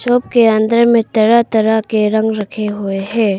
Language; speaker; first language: Hindi; early bilingual, other home language; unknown